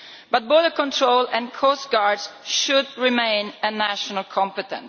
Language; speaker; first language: English; non-native, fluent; Italian